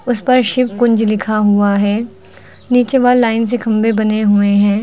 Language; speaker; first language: Hindi; native; Hindi